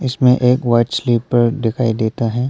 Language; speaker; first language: Hindi; non-native, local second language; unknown